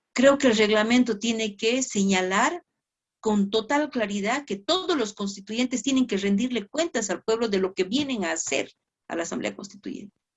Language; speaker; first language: Spanish; native; Spanish